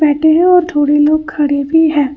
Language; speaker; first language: Hindi; non-native, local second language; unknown